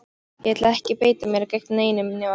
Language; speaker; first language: Icelandic; non-native, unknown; Polish